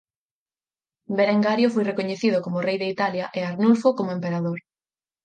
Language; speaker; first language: Galician; native; Galician